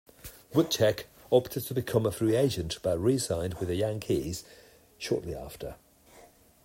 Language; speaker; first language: English; non-native, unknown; Catalan